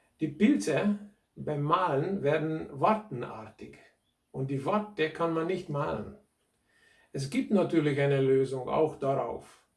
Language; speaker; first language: German; non-native, fluent; Hungarian